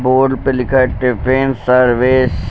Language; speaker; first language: Hindi; native; Hindi